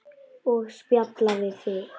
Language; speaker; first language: Icelandic; non-native, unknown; Polish